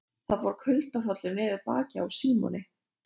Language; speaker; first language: Icelandic; non-native, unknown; Lithuanian